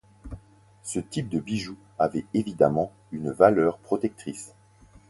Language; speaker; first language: French; native; French